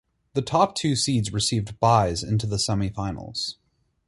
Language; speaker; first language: English; native; English